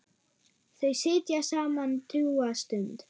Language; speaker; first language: Icelandic; non-native, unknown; German